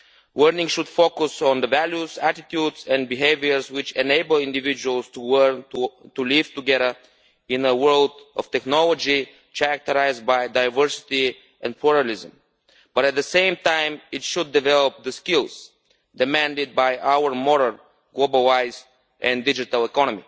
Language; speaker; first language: English; non-native, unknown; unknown